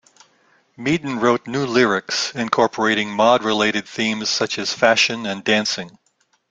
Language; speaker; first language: English; native; English